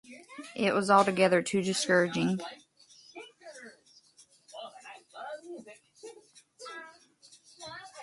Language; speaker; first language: English; native; English